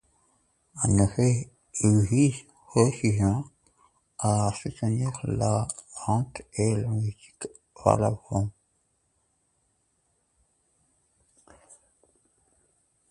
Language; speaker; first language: French; non-native, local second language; Comorian